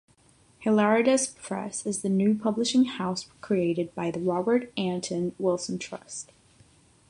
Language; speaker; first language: English; non-native, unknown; Catalan